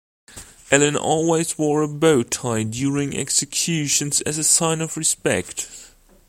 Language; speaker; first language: English; non-native, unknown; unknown